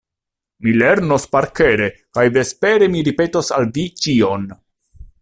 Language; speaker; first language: Esperanto; non-native, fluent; Italian